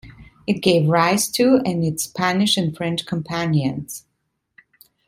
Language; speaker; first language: English; non-native, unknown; Italian